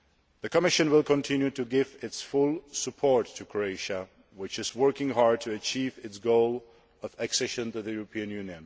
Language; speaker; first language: English; non-native, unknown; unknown